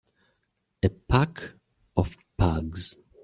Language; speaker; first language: English; native; English